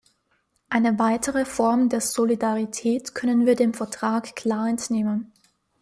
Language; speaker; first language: German; native; German